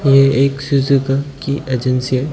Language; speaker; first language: Hindi; native; Hindi